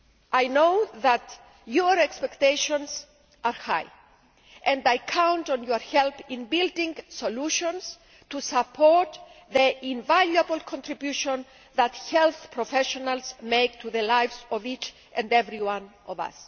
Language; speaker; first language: English; non-native, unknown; Greek